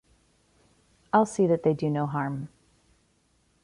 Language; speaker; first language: English; native; English